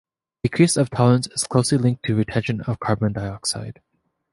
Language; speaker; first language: English; native; English